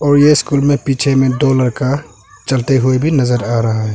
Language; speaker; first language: Hindi; non-native, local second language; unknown